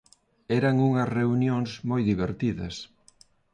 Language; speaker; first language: Galician; non-native, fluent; Spanish